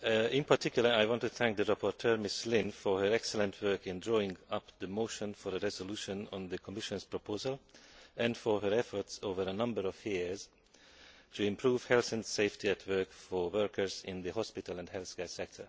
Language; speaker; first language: English; non-native, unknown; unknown